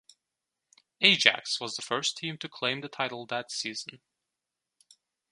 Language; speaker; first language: English; non-native, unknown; Turkish